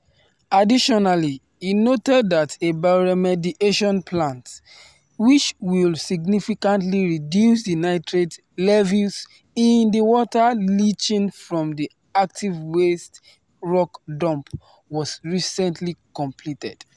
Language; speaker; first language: English; non-native, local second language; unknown